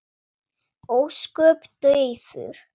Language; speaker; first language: Icelandic; non-native, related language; Swedish